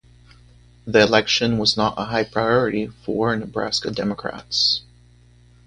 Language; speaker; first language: English; native; English